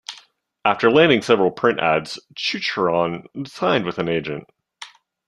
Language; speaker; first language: English; native; English